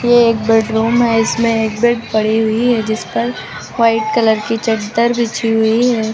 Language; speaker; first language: Hindi; native; Hindi